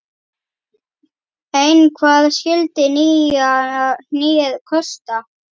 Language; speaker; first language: Icelandic; native; Icelandic